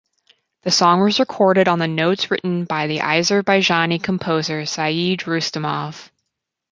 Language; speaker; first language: English; native; English